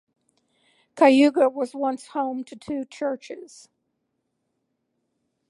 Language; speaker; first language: English; native; English